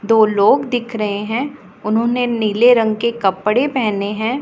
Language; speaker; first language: Hindi; non-native, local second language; Punjabi